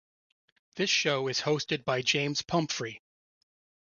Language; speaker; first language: English; native; English